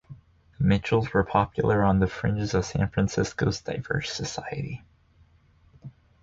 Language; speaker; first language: English; native; English